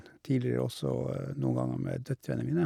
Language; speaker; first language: Norwegian; native; Norwegian